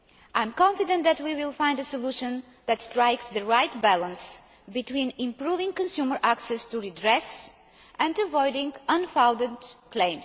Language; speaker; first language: English; non-native, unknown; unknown